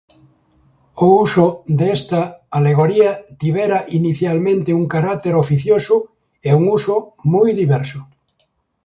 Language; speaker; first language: Galician; native; Galician